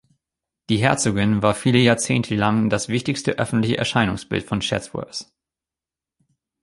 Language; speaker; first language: German; native; German